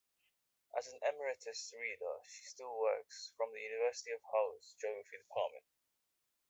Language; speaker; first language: English; native; English